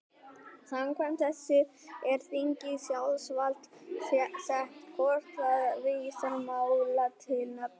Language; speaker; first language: Icelandic; native; Icelandic